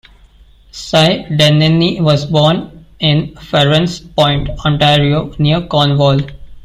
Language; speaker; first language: English; non-native, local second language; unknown